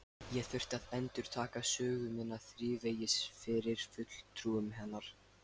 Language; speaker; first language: Icelandic; non-native, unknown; Lithuanian